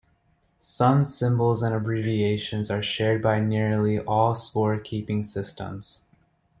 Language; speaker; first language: English; native; English